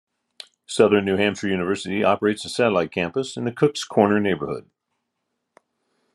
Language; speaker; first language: English; native; English